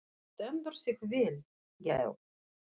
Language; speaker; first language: Icelandic; non-native, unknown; Russian